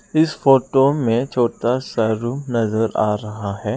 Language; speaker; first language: Hindi; non-native, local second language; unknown